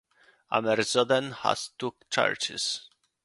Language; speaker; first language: English; non-native, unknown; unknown